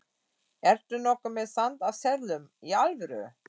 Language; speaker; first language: Icelandic; non-native, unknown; German